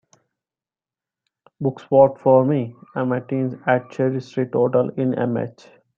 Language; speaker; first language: English; non-native, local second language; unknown